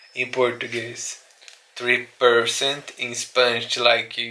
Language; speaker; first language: English; non-native, learner; Portuguese